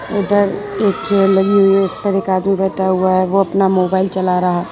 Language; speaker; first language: Hindi; non-native, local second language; Gujarati